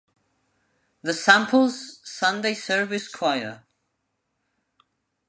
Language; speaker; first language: English; non-native, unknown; Spanish